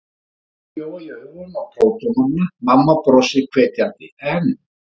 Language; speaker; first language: Icelandic; native; Icelandic